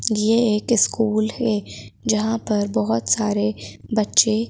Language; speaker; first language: Hindi; native; Hindi